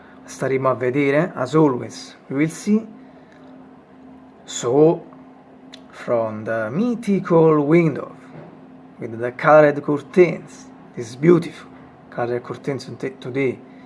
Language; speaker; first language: English; non-native, learner; Italian